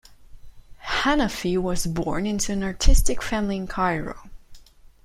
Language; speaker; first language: English; non-native, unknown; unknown